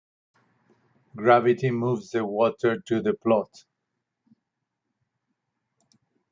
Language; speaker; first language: English; native; English